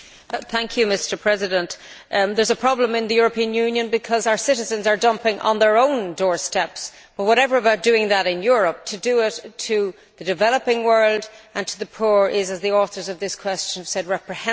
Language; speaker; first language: English; native; English